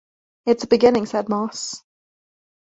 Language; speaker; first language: English; native; English